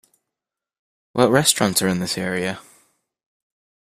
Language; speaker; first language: English; native; English